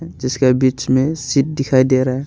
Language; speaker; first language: Hindi; non-native, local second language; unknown